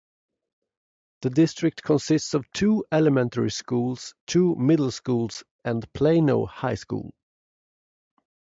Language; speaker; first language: English; non-native, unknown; Swedish